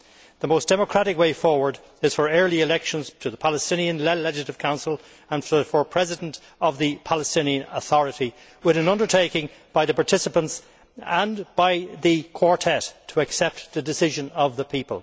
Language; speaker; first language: English; native; English